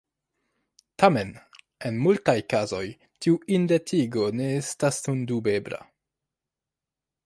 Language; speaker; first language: Esperanto; non-native, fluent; French